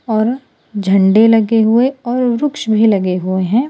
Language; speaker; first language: Hindi; non-native, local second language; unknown